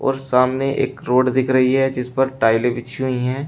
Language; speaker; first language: Hindi; native; Hindi